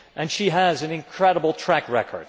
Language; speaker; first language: English; non-native, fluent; Dutch